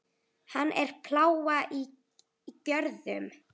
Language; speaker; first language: Icelandic; native; Icelandic